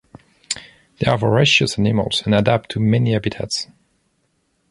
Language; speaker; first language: English; non-native, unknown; French